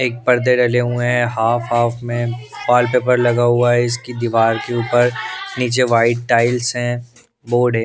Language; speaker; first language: Hindi; non-native, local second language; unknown